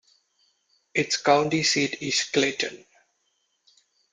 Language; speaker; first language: English; non-native, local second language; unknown